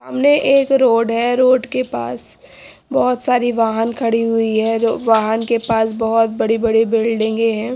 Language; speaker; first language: Hindi; native; Hindi